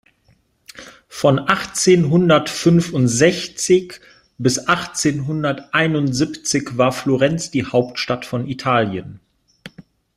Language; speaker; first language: German; native; German